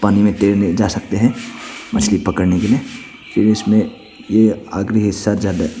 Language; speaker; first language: Hindi; non-native, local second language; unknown